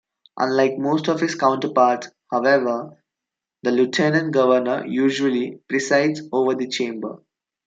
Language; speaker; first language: English; non-native, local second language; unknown